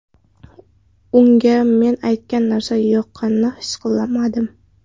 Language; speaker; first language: Uzbek; non-native, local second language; Kara-Kalpak